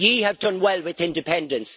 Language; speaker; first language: English; native; English